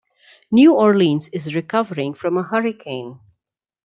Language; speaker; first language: English; non-native, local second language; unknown